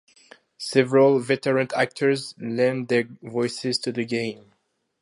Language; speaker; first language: English; non-native, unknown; French